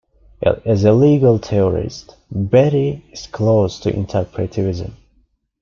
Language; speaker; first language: English; non-native, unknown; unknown